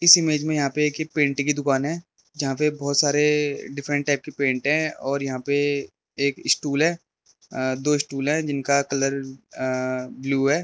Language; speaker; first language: Hindi; early bilingual, other home language; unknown